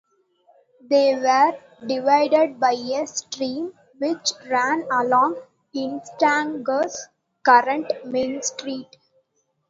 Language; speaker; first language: English; non-native, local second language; Tamil